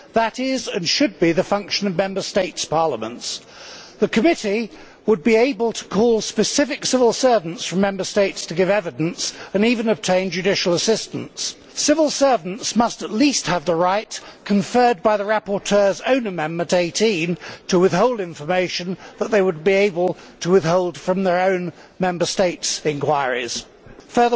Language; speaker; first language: English; native; English